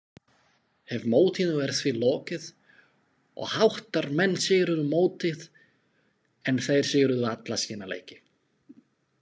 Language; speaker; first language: Icelandic; non-native, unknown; Slovak